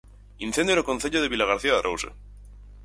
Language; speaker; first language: Galician; native; Galician